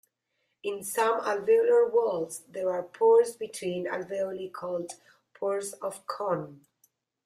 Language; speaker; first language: English; non-native, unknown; Spanish